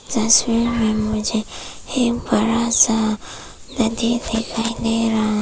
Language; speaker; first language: Hindi; early bilingual, other home language; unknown